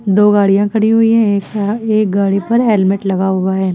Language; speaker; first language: Hindi; native; Hindi